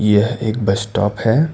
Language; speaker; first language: Hindi; non-native, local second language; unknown